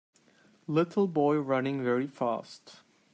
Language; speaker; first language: English; non-native, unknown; Turkish